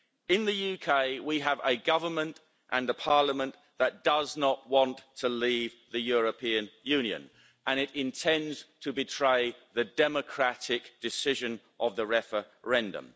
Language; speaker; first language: English; native; English